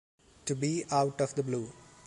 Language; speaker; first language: English; non-native, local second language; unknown